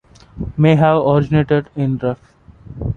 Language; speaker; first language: English; non-native, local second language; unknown